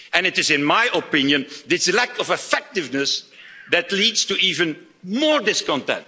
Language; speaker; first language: English; non-native, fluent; Dutch